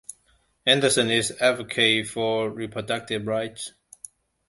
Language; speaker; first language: English; non-native, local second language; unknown